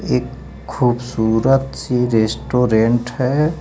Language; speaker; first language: Hindi; native; Hindi